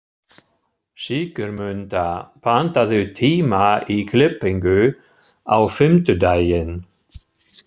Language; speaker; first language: Icelandic; non-native, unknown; German